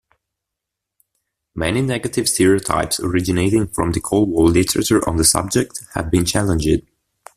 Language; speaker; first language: English; non-native, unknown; Italian